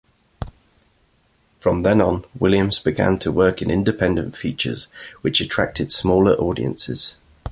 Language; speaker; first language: English; native; English